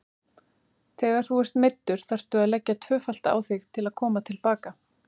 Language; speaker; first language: Icelandic; native; Icelandic